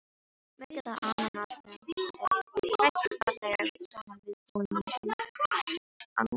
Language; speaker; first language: Icelandic; non-native, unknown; Filipino